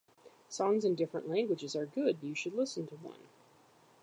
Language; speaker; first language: English; native; English